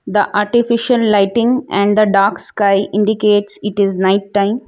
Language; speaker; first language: English; non-native, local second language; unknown